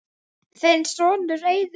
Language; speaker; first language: Icelandic; native; Icelandic